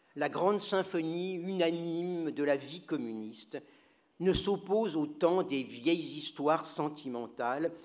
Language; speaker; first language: French; native; French